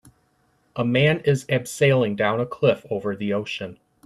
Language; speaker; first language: English; native; English